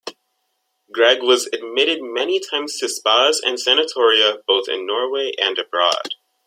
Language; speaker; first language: English; native; English